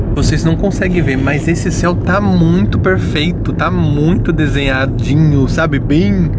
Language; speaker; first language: Portuguese; native; Portuguese